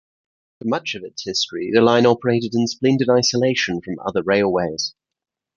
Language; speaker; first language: English; native; English